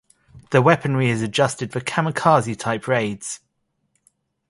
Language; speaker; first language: English; native; English